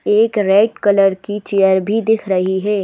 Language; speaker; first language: Hindi; native; Hindi